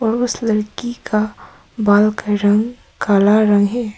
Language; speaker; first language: Hindi; early bilingual, other home language; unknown